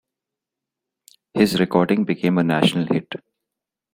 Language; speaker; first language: English; non-native, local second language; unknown